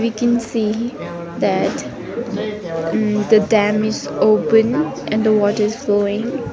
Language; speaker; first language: English; non-native, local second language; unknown